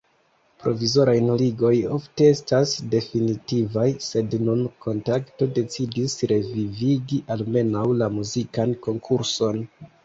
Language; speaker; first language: Esperanto; non-native, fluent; Kinyarwanda